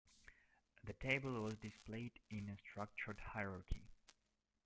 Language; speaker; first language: English; non-native, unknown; Russian